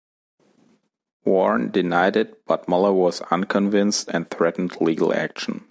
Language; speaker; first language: English; non-native, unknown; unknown